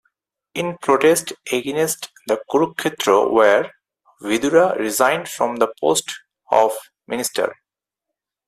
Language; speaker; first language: English; non-native, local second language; Bangla